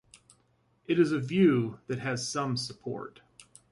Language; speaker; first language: English; native; English